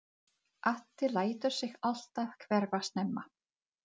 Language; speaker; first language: Icelandic; non-native, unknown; Czech